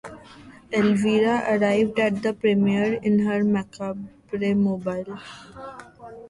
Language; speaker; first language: English; non-native, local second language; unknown